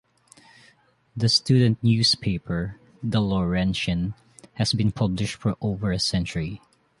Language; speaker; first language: English; non-native, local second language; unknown